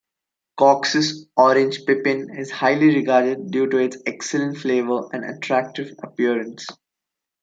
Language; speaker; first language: English; non-native, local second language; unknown